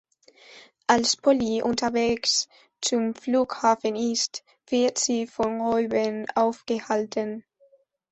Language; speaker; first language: German; non-native, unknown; Spanish